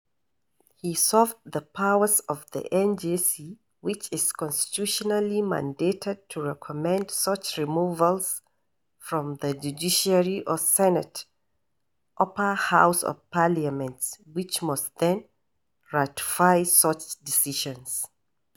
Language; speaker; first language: English; non-native, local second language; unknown